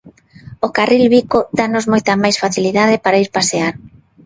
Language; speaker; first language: Galician; non-native, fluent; Spanish